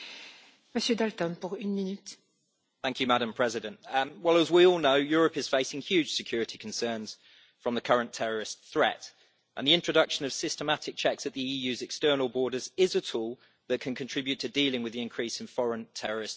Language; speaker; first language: English; native; English